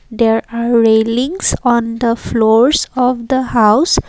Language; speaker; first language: English; non-native, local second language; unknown